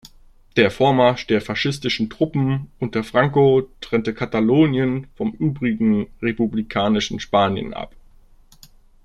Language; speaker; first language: German; native; German